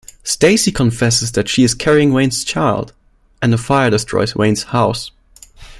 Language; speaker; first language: English; non-native, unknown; German